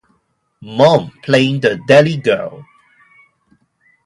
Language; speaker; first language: English; non-native, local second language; Cantonese